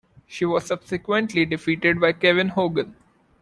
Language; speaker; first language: English; non-native, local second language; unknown